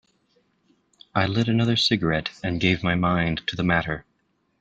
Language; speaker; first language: English; native; English